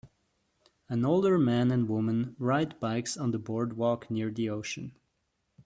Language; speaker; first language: English; native; English